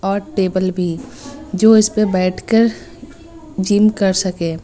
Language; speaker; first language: Hindi; native; Hindi